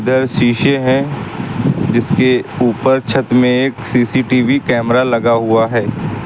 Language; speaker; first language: Hindi; native; Hindi